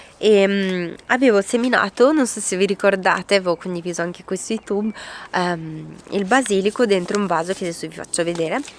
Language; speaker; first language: Italian; early bilingual, other home language; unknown